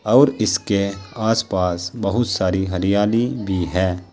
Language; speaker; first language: Hindi; native; Hindi